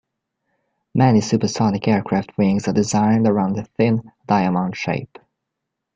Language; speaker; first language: English; native; English